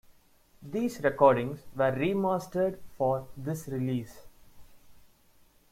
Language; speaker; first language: English; non-native, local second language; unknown